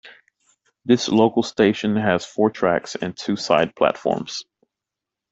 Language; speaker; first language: English; native; English